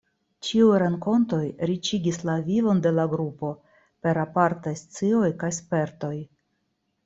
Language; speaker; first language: Esperanto; non-native, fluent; Russian